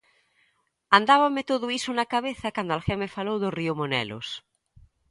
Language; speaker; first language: Galician; native; Galician